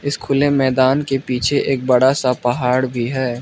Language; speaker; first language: Hindi; non-native, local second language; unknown